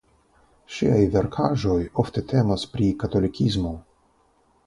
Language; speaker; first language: Esperanto; non-native, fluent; Russian